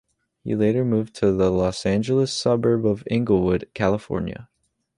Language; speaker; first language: English; native; English